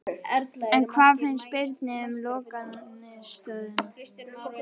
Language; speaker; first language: Icelandic; native; Icelandic